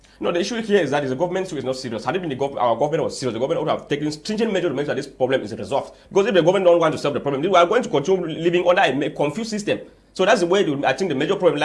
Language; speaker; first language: English; non-native, local second language; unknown